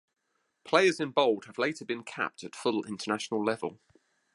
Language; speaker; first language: English; native; English